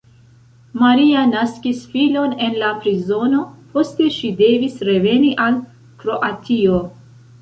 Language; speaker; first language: Esperanto; non-native, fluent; Central Kurdish